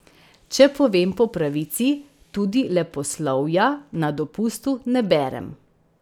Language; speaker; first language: Slovenian; native; Slovenian